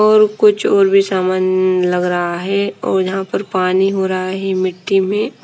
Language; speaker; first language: Hindi; non-native, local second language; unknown